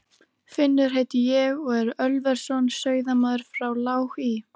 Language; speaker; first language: Icelandic; native; Icelandic